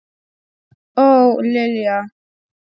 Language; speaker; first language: Icelandic; non-native, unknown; Polish